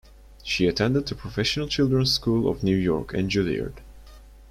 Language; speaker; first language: English; non-native, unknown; Turkish